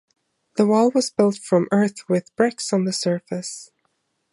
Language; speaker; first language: English; non-native, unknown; German